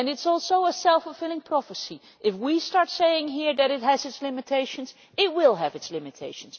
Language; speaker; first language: English; non-native, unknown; Dutch